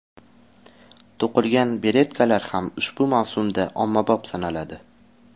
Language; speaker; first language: Uzbek; native; Uzbek